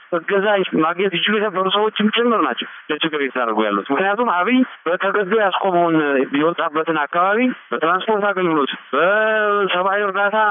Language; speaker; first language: Amharic; non-native, local second language; Tigrinya